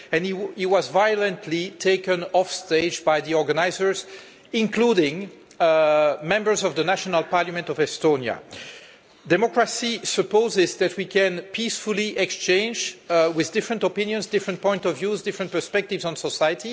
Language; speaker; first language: English; non-native, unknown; French